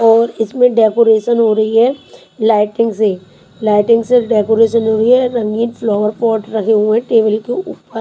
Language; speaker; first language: Hindi; native; Hindi